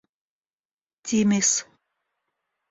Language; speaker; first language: Esperanto; non-native, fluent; Russian